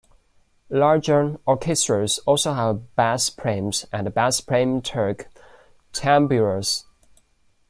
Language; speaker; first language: English; non-native, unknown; Chinese